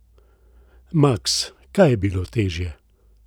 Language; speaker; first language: Slovenian; native; Slovenian